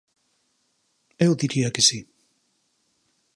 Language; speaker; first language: Galician; native; Galician